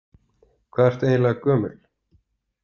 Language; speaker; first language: Icelandic; native; Icelandic